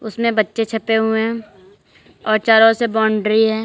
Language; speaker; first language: Hindi; native; Hindi